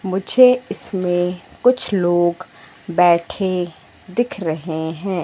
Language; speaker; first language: Hindi; native; Hindi